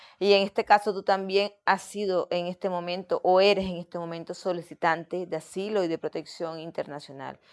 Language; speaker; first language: Spanish; native; Spanish